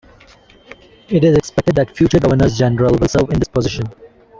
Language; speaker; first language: English; non-native, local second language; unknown